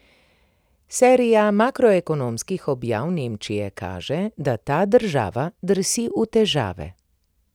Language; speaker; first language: Slovenian; native; Slovenian